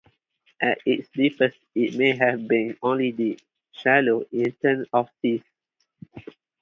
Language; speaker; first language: English; non-native, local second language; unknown